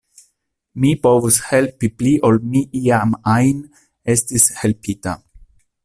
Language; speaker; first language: Esperanto; non-native, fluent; Italian